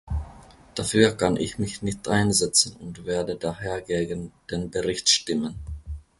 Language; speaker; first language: German; non-native, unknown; Finnish